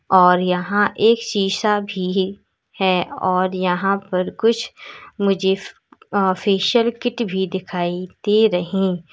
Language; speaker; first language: Hindi; native; Hindi